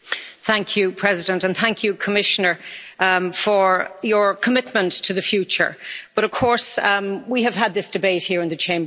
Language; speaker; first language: English; native; English